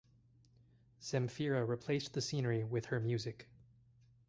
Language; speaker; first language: English; native; English